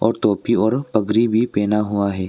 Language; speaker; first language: Hindi; non-native, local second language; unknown